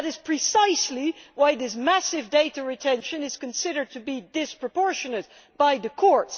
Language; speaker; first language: English; non-native, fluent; Dutch